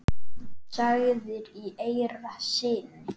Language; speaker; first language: Icelandic; native; Icelandic